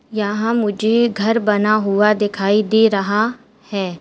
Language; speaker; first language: Hindi; native; Hindi